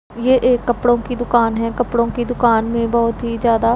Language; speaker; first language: Hindi; non-native, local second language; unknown